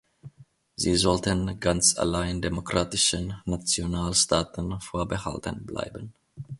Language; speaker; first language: German; non-native, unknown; Finnish